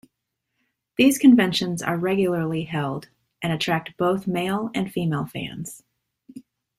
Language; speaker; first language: English; native; English